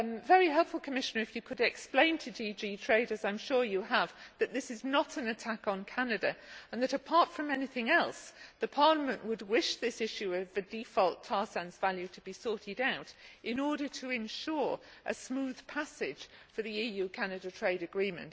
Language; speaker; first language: English; native; English